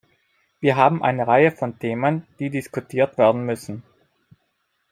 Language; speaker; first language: German; non-native, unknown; Italian